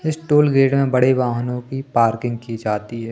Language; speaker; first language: Hindi; native; Hindi